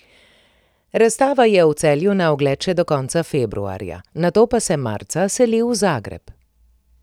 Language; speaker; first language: Slovenian; native; Slovenian